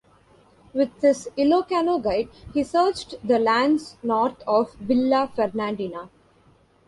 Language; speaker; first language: English; non-native, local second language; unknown